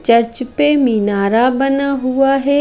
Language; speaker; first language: Hindi; native; Hindi